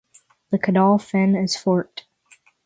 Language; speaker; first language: English; native; English